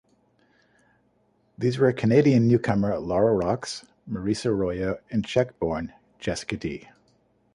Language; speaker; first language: English; native; English